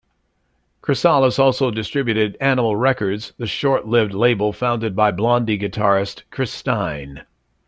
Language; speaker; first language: English; native; English